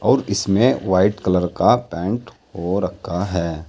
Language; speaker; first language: Hindi; native; Hindi